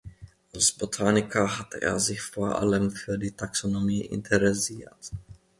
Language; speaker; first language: German; non-native, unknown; Finnish